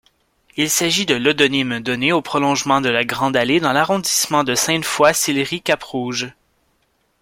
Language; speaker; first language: French; native; French